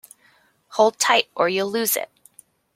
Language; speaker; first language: English; native; English